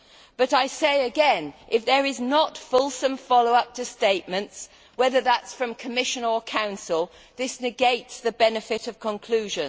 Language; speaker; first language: English; native; English